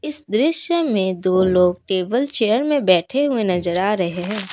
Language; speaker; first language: Hindi; non-native, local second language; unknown